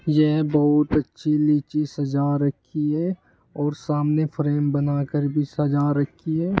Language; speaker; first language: Hindi; native; Hindi